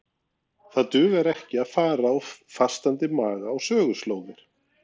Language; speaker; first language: Icelandic; non-native, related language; Norwegian